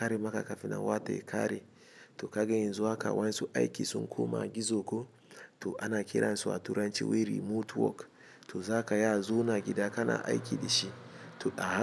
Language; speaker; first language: Hausa; non-native, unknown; Igbo